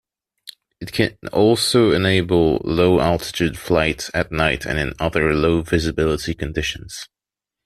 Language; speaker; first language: English; non-native, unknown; French